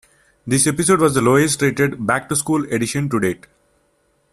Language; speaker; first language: English; non-native, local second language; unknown